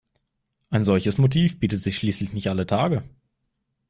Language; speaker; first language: German; native; German